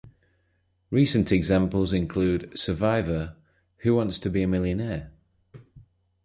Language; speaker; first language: English; native; English